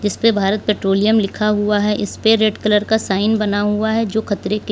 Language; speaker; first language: Hindi; native; Hindi